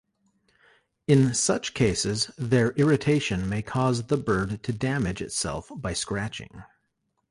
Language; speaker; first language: English; native; English